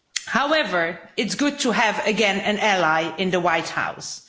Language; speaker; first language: English; non-native, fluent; Dutch